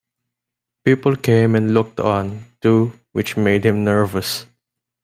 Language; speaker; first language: English; non-native, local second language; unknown